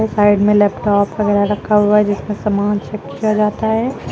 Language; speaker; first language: Hindi; native; Hindi